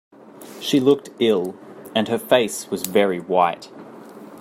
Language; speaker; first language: English; native; English